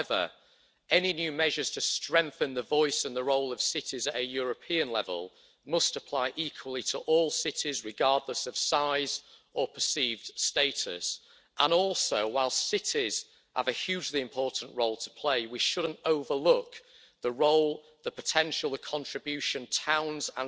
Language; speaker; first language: English; native; English